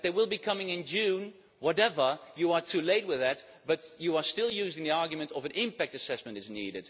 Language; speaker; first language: English; non-native, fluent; Dutch